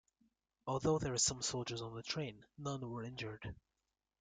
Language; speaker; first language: English; native; English